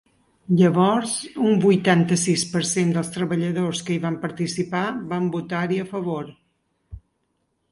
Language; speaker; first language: Catalan; native; Catalan